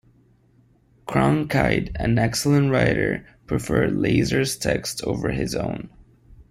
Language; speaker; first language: English; non-native, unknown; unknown